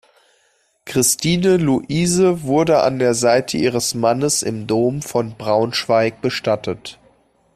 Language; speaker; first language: German; native; German